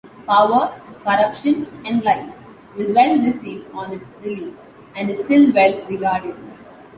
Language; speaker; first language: English; non-native, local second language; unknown